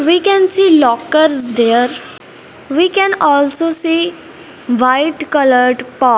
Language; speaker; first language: English; non-native, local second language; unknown